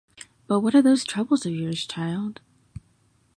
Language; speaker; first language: English; native; English